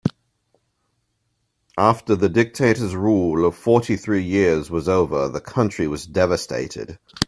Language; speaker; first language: English; native; English